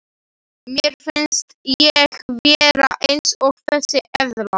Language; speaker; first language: Icelandic; non-native, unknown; Slovak